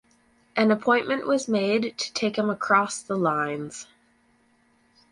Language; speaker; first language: English; native; English